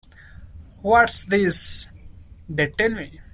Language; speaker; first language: English; non-native, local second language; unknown